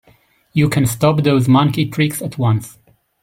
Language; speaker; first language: English; native; English